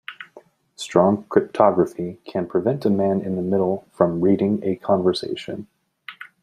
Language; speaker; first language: English; native; English